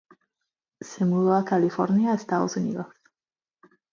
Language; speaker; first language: Spanish; non-native, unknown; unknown